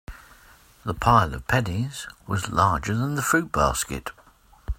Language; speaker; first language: English; native; English